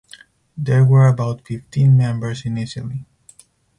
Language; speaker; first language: English; non-native, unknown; Spanish